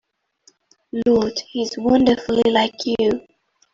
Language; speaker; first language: English; non-native, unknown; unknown